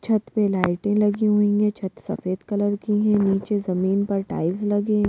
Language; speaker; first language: Hindi; native; Hindi